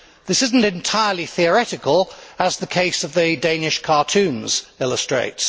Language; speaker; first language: English; native; English